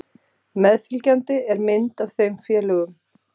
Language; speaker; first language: Icelandic; native; Icelandic